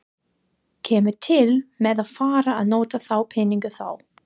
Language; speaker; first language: Icelandic; non-native, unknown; English